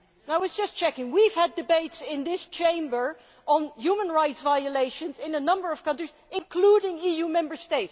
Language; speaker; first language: English; non-native, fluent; Dutch